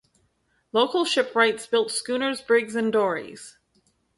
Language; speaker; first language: English; native; English